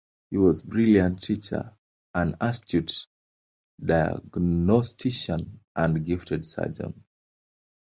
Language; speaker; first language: English; non-native, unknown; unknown